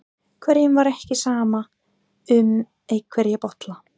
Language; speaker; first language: Icelandic; non-native, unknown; English